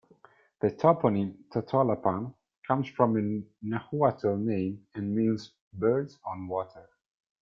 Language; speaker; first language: English; non-native, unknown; Italian